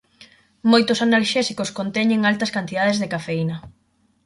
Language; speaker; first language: Galician; native; Galician